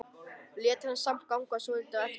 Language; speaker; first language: Icelandic; native; Icelandic